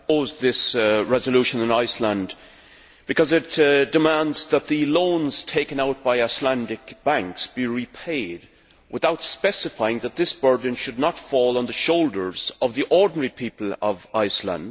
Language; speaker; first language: English; native; English